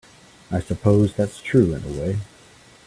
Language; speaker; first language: English; native; English